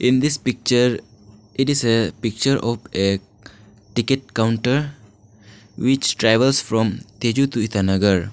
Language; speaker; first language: English; non-native, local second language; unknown